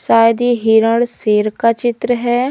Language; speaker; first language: Hindi; native; Hindi